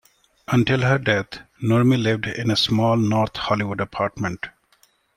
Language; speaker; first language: English; non-native, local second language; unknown